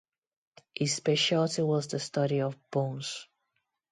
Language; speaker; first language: English; non-native, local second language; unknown